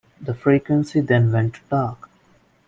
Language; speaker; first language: English; non-native, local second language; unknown